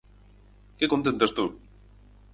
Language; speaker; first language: Galician; native; Galician